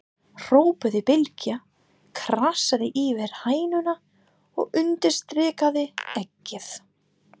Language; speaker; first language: Icelandic; non-native, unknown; English